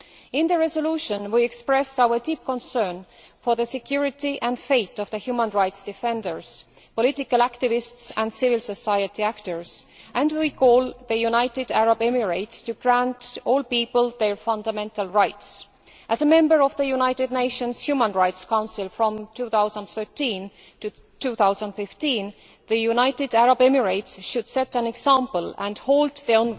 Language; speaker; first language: English; non-native, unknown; Estonian